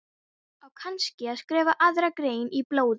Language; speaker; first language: Icelandic; non-native, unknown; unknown